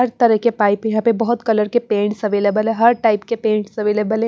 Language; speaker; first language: Hindi; non-native, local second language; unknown